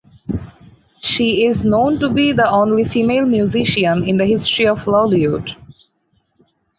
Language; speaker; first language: English; non-native, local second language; Bangla